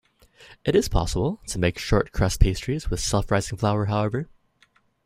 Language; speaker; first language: English; native; English